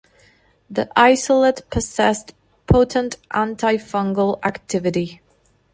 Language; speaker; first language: English; non-native, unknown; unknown